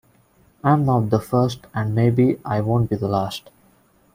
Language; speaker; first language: English; non-native, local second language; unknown